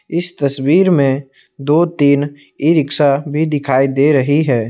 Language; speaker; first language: Hindi; non-native, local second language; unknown